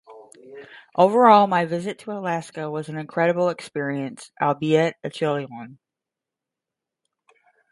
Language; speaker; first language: English; native; English